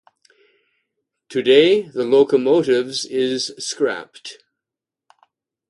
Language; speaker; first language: English; native; English